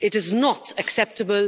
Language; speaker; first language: English; non-native, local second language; Maltese